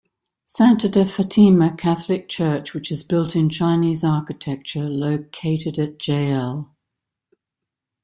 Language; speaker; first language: English; native; English